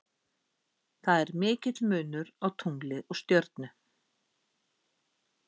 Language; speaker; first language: Icelandic; native; Icelandic